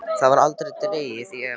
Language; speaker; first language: Icelandic; native; Icelandic